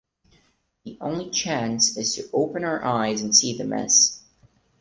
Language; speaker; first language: English; non-native, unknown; Portuguese